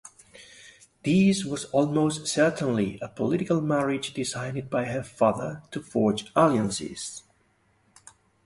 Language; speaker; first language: English; non-native, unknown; Galician